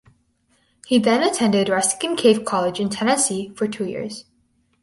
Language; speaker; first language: English; native; English